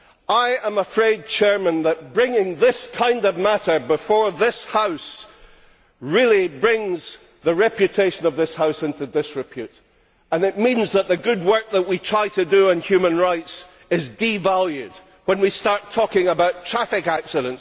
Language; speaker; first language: English; native; English